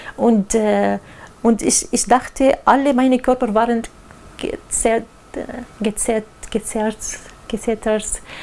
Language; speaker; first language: German; non-native, learner; Arabic